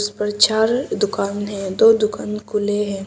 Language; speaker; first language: Hindi; early bilingual, other home language; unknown